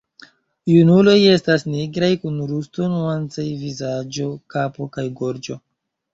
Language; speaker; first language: Esperanto; non-native, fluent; Chinese